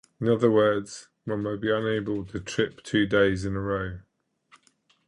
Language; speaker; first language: English; native; English